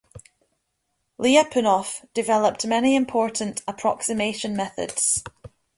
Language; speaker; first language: English; native; English